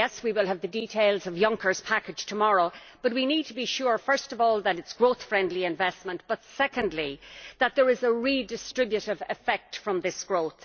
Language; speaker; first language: English; native; English